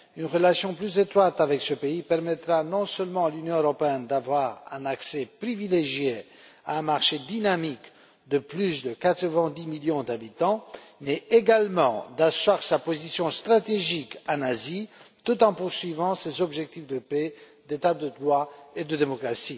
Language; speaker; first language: French; non-native, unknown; Romanian